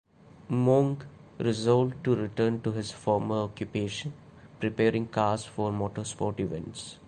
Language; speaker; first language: English; non-native, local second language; Malayalam